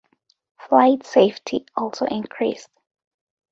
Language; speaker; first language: English; non-native, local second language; Ganda